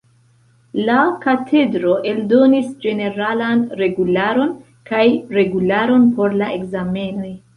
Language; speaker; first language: Esperanto; non-native, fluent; Central Kurdish